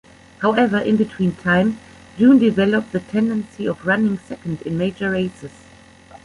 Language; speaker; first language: English; non-native, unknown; German